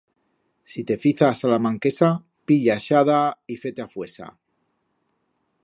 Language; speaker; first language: Aragonese; native; Aragonese